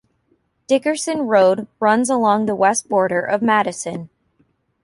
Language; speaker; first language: English; native; English